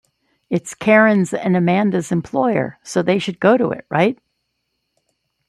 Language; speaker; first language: English; native; English